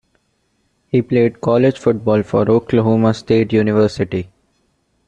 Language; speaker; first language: English; non-native, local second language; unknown